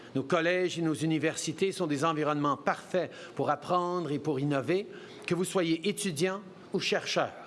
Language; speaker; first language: French; early bilingual, other home language; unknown